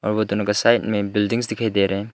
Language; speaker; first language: Hindi; non-native, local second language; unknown